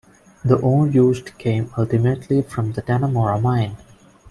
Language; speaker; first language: English; non-native, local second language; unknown